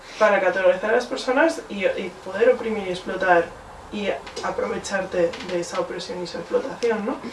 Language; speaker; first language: Spanish; early bilingual, other home language; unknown